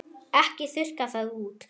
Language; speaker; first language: Icelandic; non-native, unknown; German